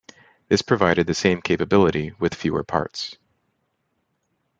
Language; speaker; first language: English; native; English